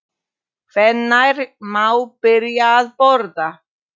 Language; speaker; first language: Icelandic; non-native, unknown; Polish